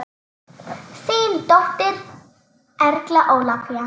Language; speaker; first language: Icelandic; native; Icelandic